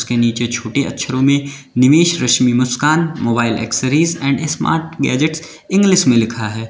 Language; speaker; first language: Hindi; native; Hindi